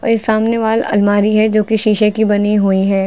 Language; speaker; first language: Hindi; native; Hindi